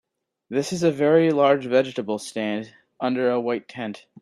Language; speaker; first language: English; native; English